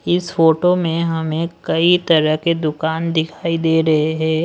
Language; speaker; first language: Hindi; non-native, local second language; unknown